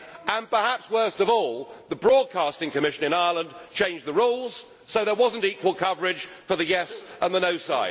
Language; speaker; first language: English; native; English